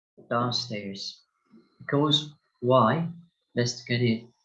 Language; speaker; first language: English; non-native, fluent; Turkish